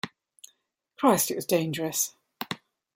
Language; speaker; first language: English; native; English